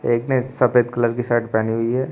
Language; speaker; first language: Hindi; native; Hindi